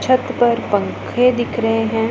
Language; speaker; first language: Hindi; non-native, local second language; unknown